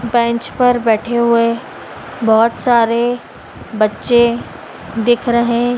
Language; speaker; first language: Hindi; native; Hindi